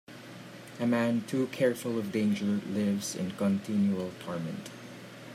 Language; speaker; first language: English; non-native, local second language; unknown